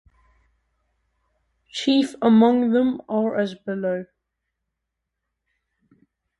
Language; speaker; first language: English; non-native, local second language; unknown